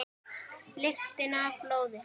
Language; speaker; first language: Icelandic; native; Icelandic